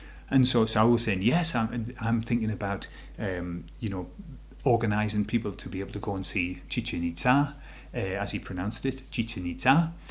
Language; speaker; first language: English; native; English